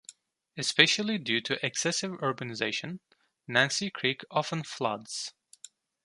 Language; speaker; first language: English; non-native, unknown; Turkish